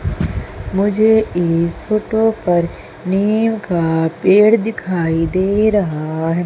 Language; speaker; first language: Hindi; native; Hindi